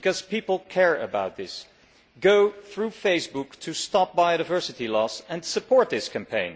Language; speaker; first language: English; non-native, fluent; Dutch